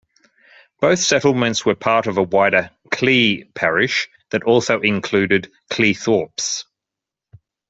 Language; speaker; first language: English; native; English